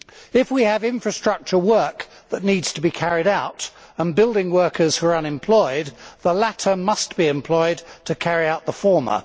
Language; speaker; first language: English; native; English